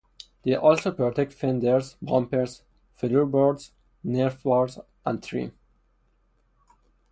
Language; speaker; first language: English; non-native, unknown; Persian